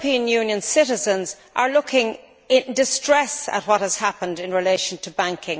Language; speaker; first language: English; native; English